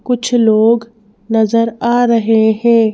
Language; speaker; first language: Hindi; native; Hindi